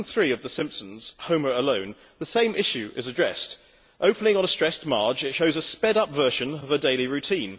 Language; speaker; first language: English; native; English